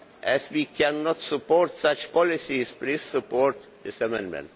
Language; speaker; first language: English; native; English